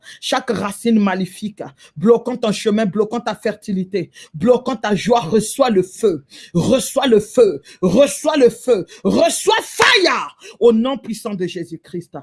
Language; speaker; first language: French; non-native, local second language; Lingala